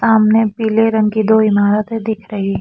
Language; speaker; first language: Hindi; non-native, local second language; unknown